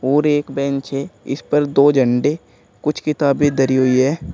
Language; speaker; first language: Hindi; native; Hindi